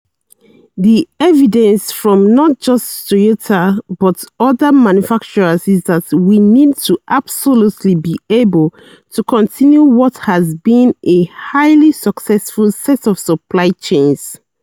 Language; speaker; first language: English; non-native, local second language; Yoruba